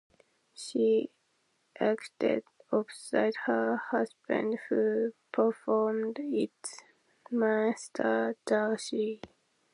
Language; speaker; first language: English; non-native, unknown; Japanese